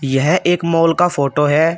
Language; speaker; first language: Hindi; native; Hindi